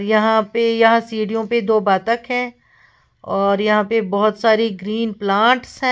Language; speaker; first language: Hindi; native; Hindi